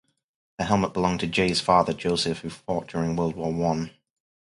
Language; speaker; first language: English; native; English